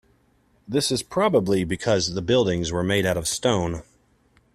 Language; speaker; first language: English; native; English